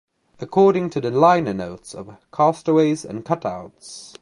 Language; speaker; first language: English; native; English